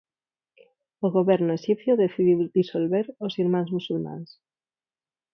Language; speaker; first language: Galician; non-native, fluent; Spanish